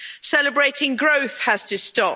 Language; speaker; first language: English; native; English